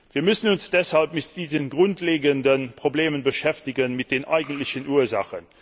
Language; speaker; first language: German; non-native, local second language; Luxembourgish